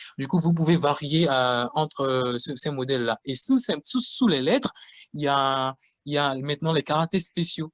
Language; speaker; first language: French; non-native, local second language; Fon